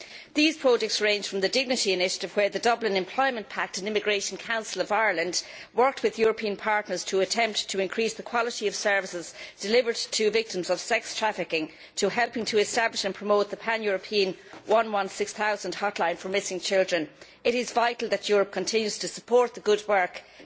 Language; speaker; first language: English; native; English